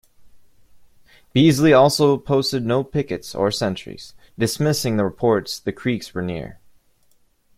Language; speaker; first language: English; native; English